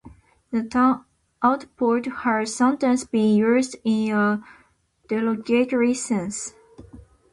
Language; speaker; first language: English; non-native, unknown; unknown